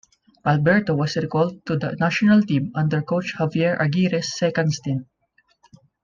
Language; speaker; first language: English; non-native, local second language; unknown